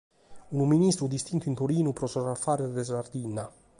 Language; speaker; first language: Sardinian; native; Sardinian